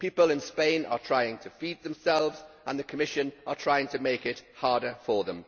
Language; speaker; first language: English; native; English